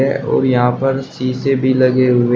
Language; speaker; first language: Hindi; native; Hindi